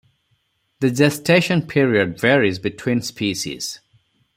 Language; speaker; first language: English; non-native, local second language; Odia